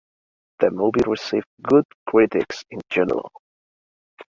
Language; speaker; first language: English; native; English